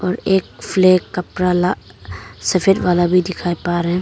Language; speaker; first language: Hindi; non-native, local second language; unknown